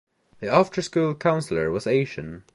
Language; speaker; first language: English; native; English